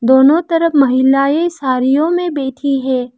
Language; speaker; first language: Hindi; non-native, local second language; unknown